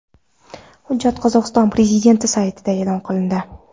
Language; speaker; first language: Uzbek; non-native, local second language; Kara-Kalpak